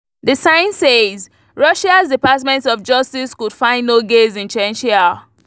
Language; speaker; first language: English; non-native, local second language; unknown